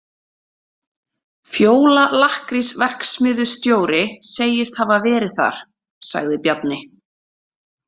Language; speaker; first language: Icelandic; native; Icelandic